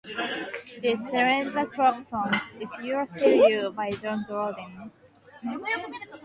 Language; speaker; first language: English; non-native, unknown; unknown